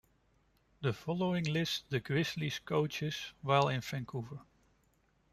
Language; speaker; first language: English; non-native, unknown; Dutch